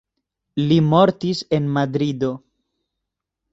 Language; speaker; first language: Esperanto; non-native, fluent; Spanish